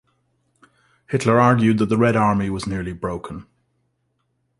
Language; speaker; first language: English; native; English